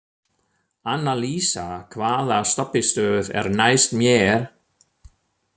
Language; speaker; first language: Icelandic; non-native, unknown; German